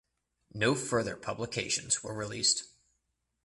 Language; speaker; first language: English; native; English